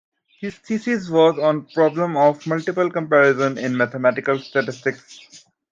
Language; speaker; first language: English; native; English